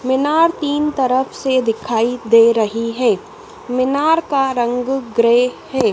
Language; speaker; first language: Hindi; native; Hindi